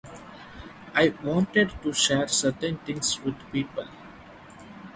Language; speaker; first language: English; non-native, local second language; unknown